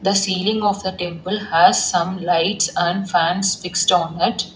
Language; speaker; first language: English; non-native, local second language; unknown